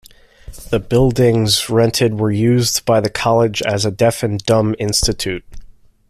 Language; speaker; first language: English; native; English